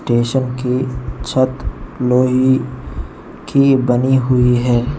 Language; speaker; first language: Hindi; non-native, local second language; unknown